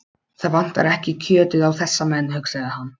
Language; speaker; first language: Icelandic; non-native, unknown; Polish